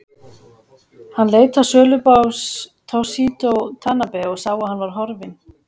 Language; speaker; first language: Icelandic; native; Icelandic